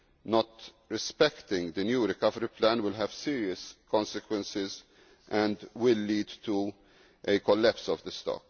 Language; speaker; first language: English; non-native, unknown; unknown